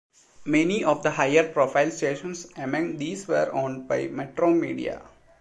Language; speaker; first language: English; non-native, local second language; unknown